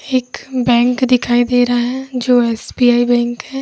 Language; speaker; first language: Hindi; native; Hindi